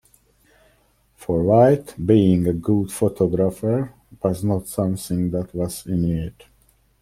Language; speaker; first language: English; non-native, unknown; Hungarian